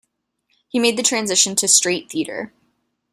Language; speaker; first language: English; native; English